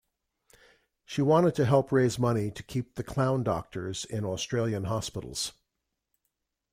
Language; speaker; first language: English; native; English